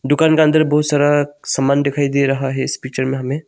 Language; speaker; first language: Hindi; non-native, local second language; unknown